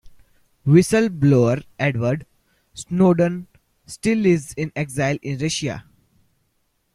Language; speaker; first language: English; non-native, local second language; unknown